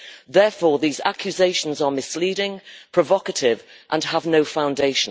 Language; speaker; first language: English; native; English